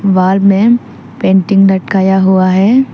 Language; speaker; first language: Hindi; early bilingual, other home language; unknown